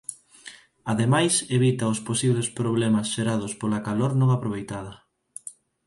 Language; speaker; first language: Galician; non-native, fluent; Spanish